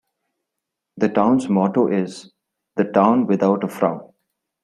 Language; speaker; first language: English; non-native, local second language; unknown